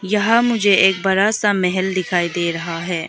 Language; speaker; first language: Hindi; early bilingual, other home language; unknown